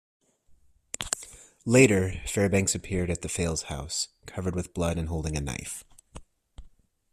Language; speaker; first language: English; native; English